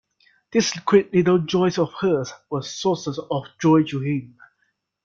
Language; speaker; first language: English; non-native, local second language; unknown